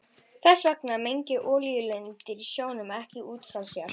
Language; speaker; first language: Icelandic; native; Icelandic